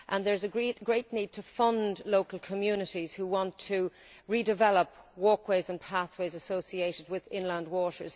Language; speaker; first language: English; native; English